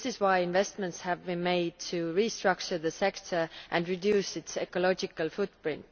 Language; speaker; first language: English; non-native, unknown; Estonian